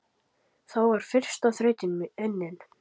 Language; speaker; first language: Icelandic; native; Icelandic